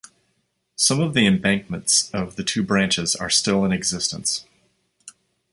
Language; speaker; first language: English; native; English